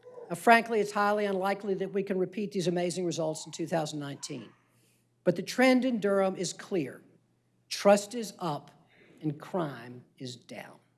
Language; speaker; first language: English; native; English